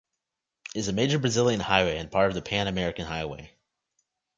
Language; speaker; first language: English; native; English